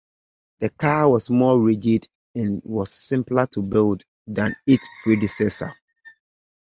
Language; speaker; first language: English; native; English